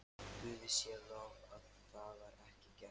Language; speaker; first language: Icelandic; non-native, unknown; Lithuanian